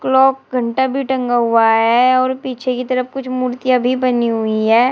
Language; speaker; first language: Hindi; native; Hindi